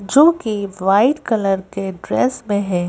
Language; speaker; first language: Hindi; native; Hindi